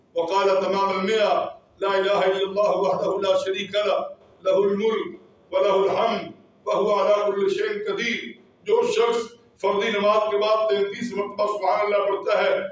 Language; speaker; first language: Urdu; non-native, local second language; Punjabi